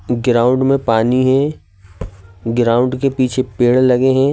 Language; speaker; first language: Hindi; native; Hindi